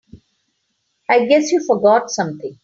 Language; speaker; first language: English; non-native, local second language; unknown